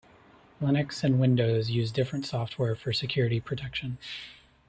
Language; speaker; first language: English; native; English